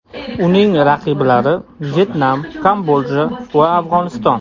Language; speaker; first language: Uzbek; non-native, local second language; Russian